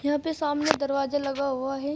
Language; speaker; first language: Hindi; native; Hindi